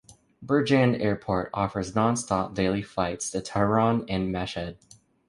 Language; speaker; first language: English; native; English